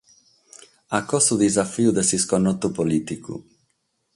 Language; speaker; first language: Sardinian; non-native, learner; Catalan